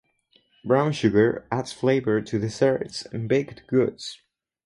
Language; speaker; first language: English; non-native, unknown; Spanish